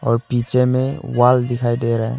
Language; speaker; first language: Hindi; non-native, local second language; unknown